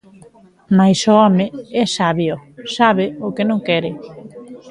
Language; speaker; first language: Galician; native; Galician